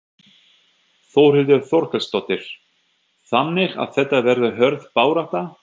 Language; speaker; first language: Icelandic; non-native, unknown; German